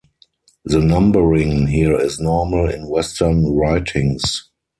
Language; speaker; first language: English; non-native, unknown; German